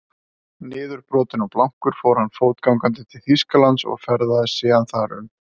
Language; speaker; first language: Icelandic; native; Icelandic